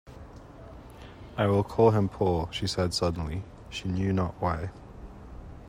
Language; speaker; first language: English; non-native, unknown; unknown